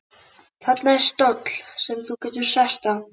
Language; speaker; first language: Icelandic; native; Icelandic